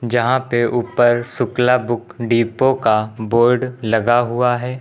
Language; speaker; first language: Hindi; native; Hindi